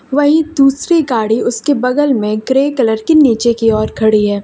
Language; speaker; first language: Hindi; native; Hindi